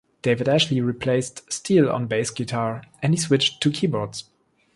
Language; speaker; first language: English; non-native, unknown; German